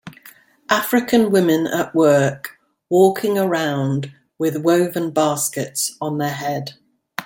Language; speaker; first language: English; native; English